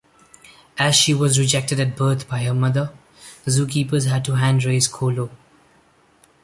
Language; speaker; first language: English; non-native, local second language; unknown